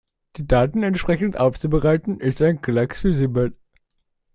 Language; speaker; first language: German; non-native, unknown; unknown